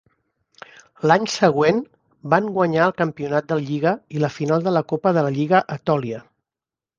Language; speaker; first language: Catalan; native; Catalan